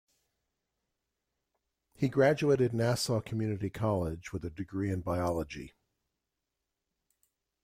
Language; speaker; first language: English; native; English